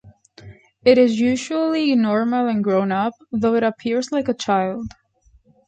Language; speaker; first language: English; non-native, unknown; Spanish